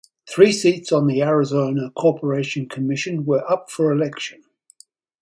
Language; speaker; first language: English; native; English